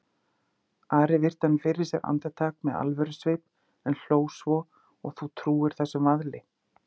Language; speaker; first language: Icelandic; native; Icelandic